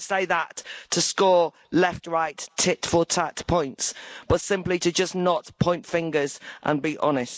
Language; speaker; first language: English; native; English